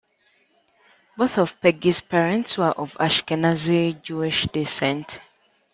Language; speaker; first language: English; native; English